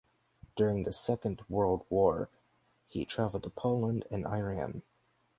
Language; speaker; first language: English; native; English